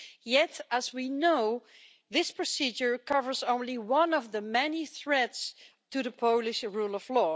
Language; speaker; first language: English; non-native, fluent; Dutch